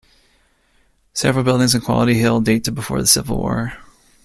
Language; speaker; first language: English; native; English